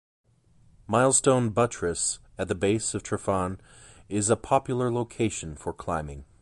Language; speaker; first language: English; native; English